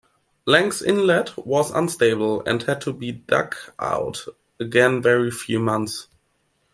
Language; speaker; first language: English; non-native, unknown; German